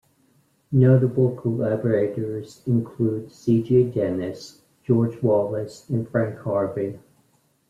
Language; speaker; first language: English; native; English